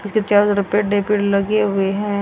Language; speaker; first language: Hindi; native; Hindi